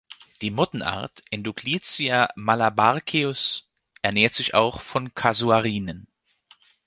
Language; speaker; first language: German; native; German